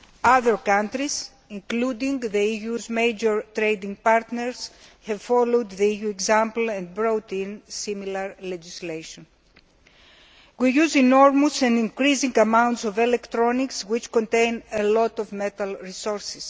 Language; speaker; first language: English; non-native, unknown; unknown